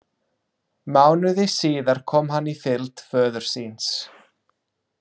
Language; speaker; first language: Icelandic; non-native, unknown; English